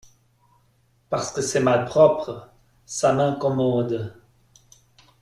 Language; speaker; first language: French; non-native, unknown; German